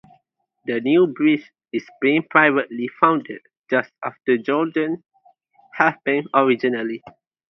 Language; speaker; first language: English; non-native, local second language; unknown